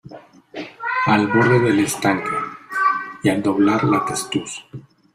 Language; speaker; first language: Spanish; native; Spanish